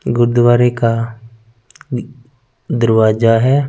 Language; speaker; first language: Hindi; non-native, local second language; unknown